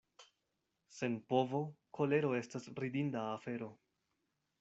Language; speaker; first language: Esperanto; non-native, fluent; Spanish